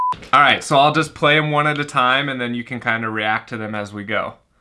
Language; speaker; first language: English; native; English